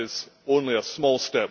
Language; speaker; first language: English; native; English